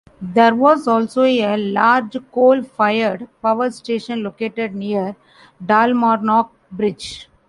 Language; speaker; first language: English; non-native, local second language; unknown